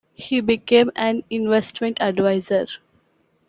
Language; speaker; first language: English; non-native, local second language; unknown